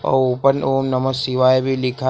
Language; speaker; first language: Hindi; native; Hindi